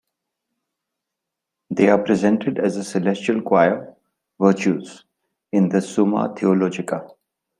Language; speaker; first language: English; non-native, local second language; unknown